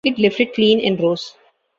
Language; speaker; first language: English; non-native, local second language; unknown